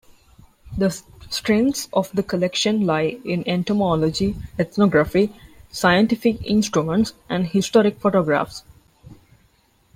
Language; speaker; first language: English; non-native, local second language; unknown